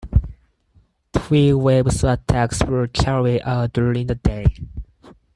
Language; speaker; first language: English; non-native, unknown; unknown